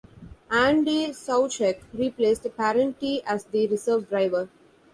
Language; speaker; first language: English; non-native, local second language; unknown